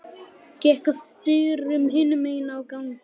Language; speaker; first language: Icelandic; native; Icelandic